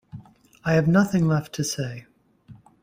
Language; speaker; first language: English; native; English